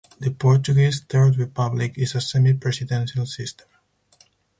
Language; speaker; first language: English; non-native, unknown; Spanish